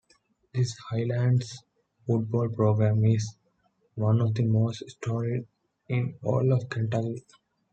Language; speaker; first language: English; non-native, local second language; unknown